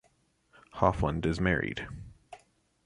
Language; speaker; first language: English; native; English